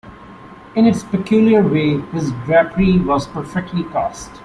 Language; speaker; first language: English; non-native, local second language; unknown